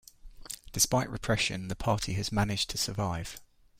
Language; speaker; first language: English; native; English